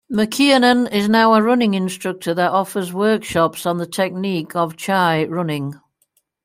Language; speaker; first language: English; native; English